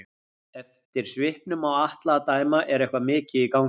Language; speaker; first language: Icelandic; native; Icelandic